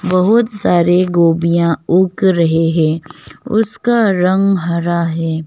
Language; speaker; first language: Hindi; non-native, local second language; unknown